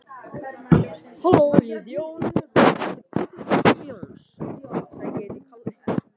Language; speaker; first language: Icelandic; non-native, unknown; Vietnamese